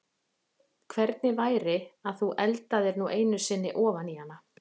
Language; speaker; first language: Icelandic; native; Icelandic